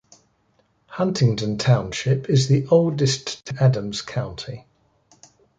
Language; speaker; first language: English; native; English